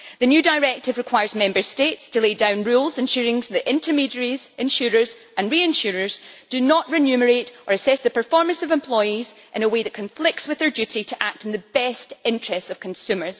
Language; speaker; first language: English; native; English